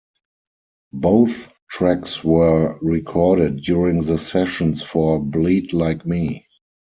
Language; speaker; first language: English; non-native, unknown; German